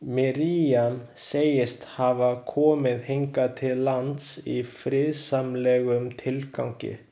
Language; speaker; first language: Icelandic; non-native, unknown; Chinese